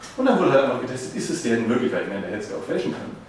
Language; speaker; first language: German; native; German